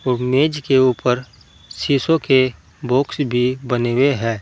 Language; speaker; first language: Hindi; native; Hindi